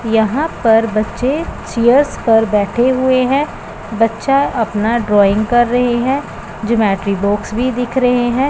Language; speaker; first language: Hindi; non-native, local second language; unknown